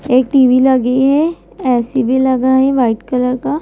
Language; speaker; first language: Hindi; native; Hindi